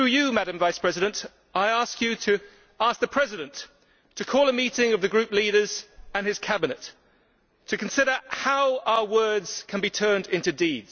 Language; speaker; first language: English; native; English